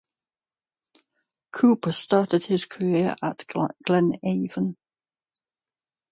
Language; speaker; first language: English; native; English